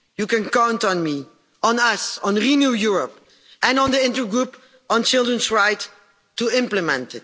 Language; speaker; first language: English; non-native, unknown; Dutch